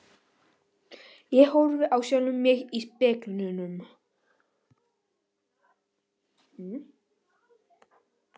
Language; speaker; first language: Icelandic; non-native, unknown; Polish